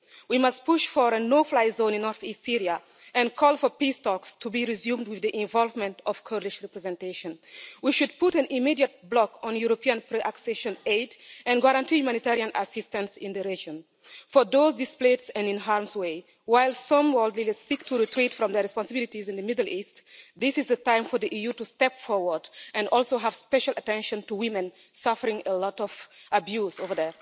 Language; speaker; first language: English; non-native, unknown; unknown